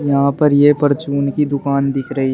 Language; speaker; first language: Hindi; native; Hindi